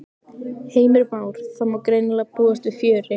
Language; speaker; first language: Icelandic; native; Icelandic